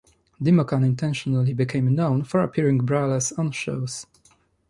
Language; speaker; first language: English; non-native, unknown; Polish